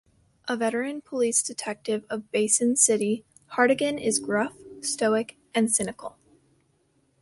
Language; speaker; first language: English; native; English